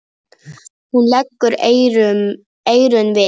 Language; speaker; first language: Icelandic; non-native, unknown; Polish